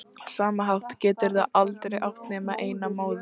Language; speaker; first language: Icelandic; native; Icelandic